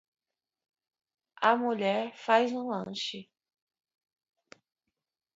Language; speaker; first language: Portuguese; native; Portuguese